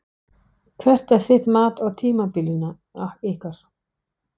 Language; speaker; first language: Icelandic; non-native, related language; Danish